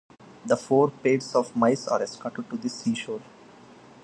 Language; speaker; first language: English; non-native, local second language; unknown